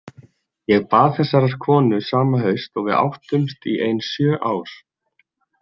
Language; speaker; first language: Icelandic; native; Icelandic